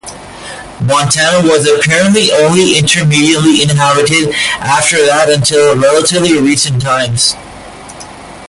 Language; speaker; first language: English; native; English